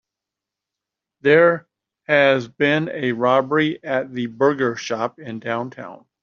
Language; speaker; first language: English; native; English